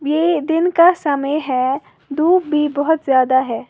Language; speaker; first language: Hindi; native; Hindi